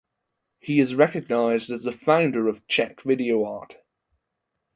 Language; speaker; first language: English; non-native, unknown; German